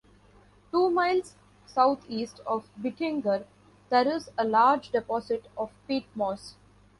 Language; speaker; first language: English; non-native, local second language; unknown